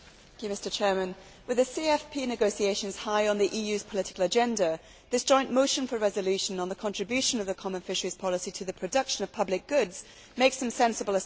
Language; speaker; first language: English; native; English